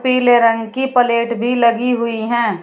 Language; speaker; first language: Hindi; native; Hindi